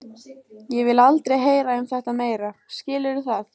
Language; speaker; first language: Icelandic; native; Icelandic